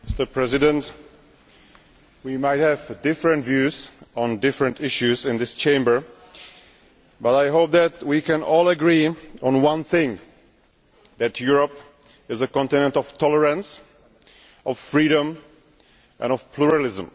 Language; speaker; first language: English; non-native, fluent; Czech